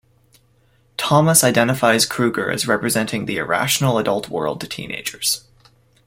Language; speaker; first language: English; native; English